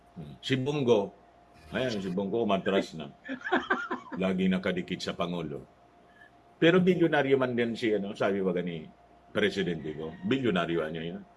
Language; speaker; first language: Filipino; non-native, local second language; Cebuano